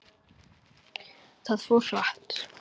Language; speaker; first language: Icelandic; native; Icelandic